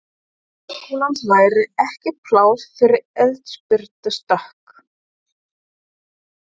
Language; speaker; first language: Icelandic; non-native, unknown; German